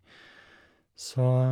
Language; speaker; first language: Norwegian; native; Norwegian